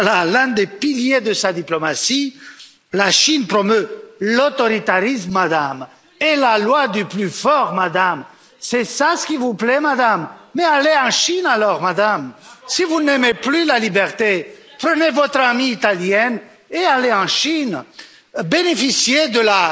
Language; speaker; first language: French; non-native, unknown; Romanian